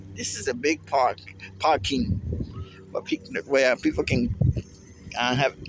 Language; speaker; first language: English; non-native, learner; Spanish